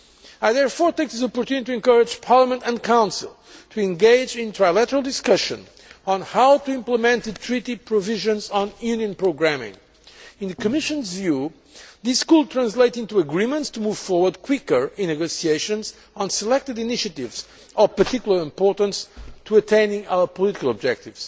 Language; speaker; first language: English; non-native, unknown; Portuguese